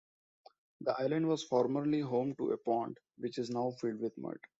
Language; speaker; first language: English; non-native, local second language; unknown